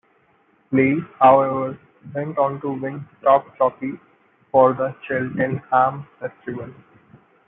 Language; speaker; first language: English; non-native, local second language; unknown